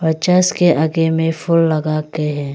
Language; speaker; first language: Hindi; early bilingual, other home language; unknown